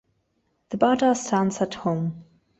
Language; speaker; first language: English; non-native, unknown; Spanish